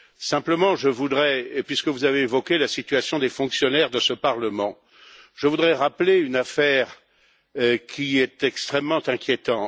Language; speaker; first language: French; native; French